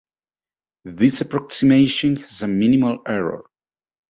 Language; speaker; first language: English; native; English